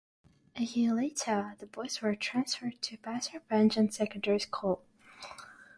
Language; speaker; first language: English; non-native, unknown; Russian